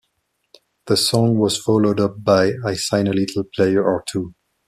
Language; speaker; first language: English; non-native, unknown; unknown